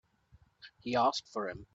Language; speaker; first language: English; non-native, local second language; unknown